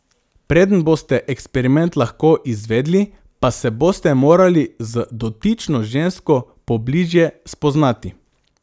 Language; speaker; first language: Slovenian; non-native, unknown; Macedonian